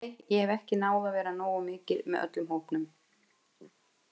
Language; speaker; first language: Icelandic; native; Icelandic